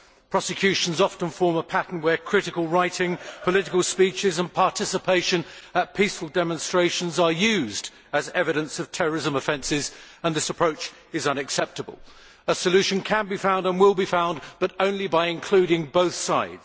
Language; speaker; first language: English; native; English